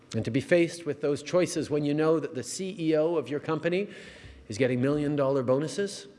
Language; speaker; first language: English; early bilingual, other home language; French